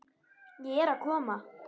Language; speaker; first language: Icelandic; native; Icelandic